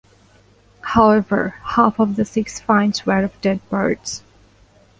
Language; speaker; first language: English; non-native, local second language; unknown